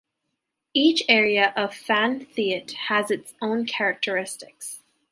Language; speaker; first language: English; native; English